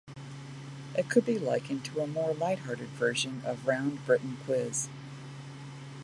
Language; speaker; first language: English; native; English